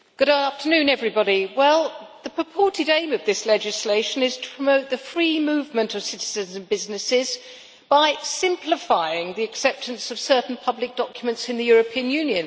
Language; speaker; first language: English; native; English